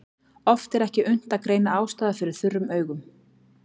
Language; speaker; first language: Icelandic; native; Icelandic